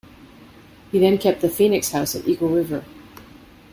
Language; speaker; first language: English; native; English